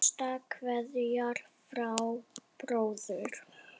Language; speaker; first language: Icelandic; non-native, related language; Danish